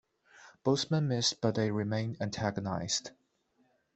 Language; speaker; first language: English; non-native, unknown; Chinese